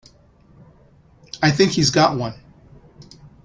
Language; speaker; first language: English; native; English